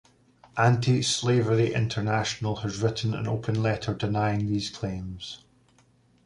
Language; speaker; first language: English; native; English